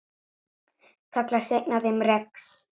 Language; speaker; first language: Icelandic; native; Icelandic